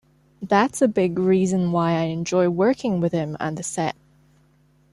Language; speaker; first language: English; non-native, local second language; Cantonese